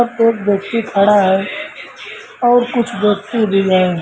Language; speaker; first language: Hindi; native; Hindi